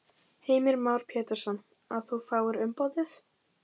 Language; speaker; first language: Icelandic; native; Icelandic